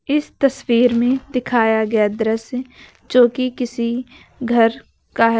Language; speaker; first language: Hindi; native; Hindi